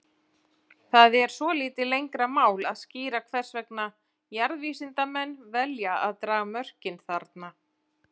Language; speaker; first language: Icelandic; native; Icelandic